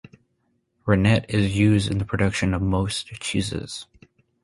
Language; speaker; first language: English; native; English